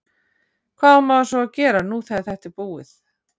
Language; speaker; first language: Icelandic; native; Icelandic